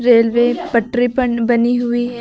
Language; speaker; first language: Hindi; native; Hindi